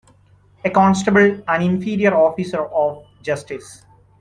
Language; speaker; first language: English; non-native, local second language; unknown